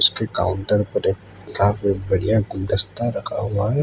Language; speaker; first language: Hindi; non-native, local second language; Gujarati